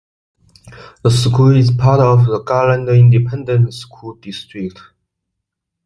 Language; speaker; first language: English; non-native, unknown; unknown